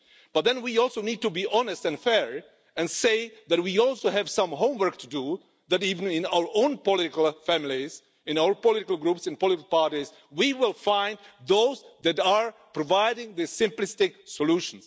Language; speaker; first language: English; non-native, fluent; Czech